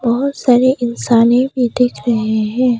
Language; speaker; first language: Hindi; non-native, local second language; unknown